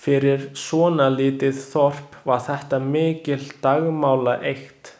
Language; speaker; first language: Icelandic; non-native, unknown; Chinese